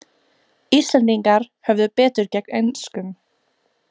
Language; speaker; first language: Icelandic; native; Icelandic